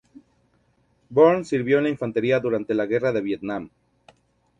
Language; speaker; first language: Spanish; native; Spanish